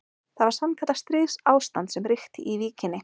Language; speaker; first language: Icelandic; native; Icelandic